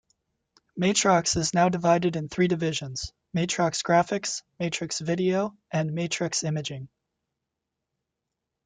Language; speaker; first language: English; native; English